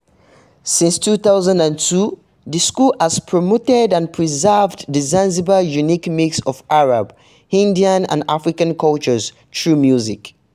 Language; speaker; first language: English; non-native, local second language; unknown